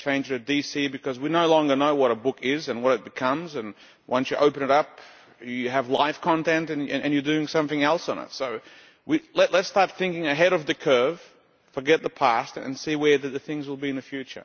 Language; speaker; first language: English; non-native, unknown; Lithuanian